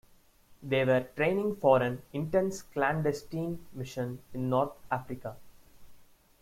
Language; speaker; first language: English; non-native, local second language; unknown